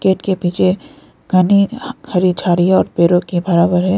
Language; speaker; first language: Hindi; non-native, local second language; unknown